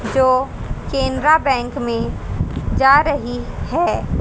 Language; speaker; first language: Hindi; native; Hindi